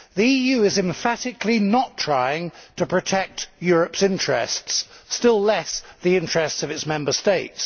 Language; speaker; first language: English; native; English